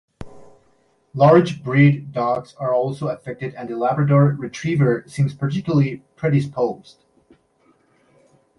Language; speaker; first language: English; native; English